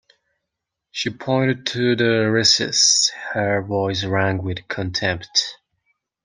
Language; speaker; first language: English; non-native, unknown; Mongolian